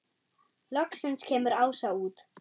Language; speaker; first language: Icelandic; non-native, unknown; German